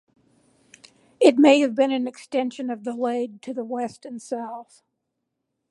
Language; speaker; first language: English; native; English